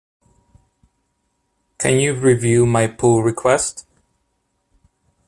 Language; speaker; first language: English; native; English